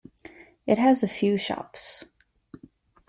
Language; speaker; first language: English; native; English